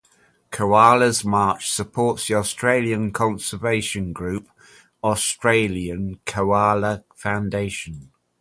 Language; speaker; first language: English; native; English